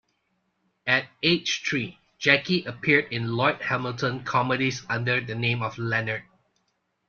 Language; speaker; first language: English; non-native, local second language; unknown